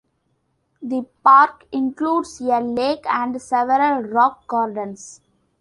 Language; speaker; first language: English; non-native, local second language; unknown